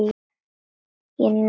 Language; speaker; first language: Icelandic; non-native, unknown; Latvian